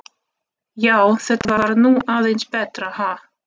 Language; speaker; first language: Icelandic; non-native, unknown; Russian